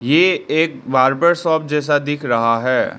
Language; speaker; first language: Hindi; non-native, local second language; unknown